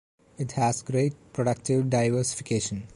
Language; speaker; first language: English; non-native, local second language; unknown